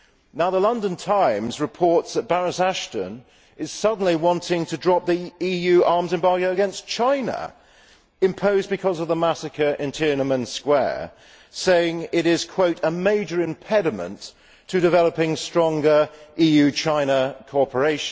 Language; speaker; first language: English; native; English